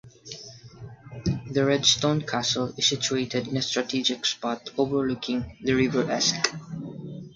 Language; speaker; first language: English; non-native, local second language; Filipino